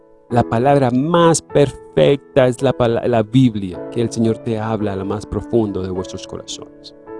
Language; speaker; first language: Spanish; native; Spanish